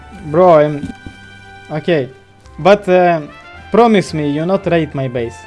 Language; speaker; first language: English; non-native, learner; Russian